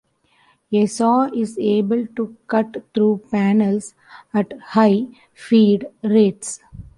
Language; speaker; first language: English; non-native, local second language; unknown